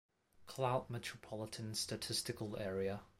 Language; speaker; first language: English; non-native, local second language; Cantonese